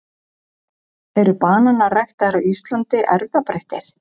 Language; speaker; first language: Icelandic; native; Icelandic